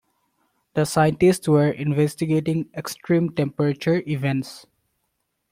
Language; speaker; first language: English; non-native, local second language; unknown